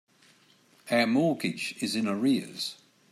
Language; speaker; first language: English; native; English